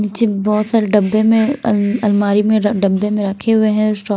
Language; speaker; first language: Hindi; non-native, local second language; Punjabi